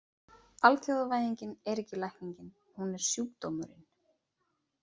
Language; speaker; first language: Icelandic; native; Icelandic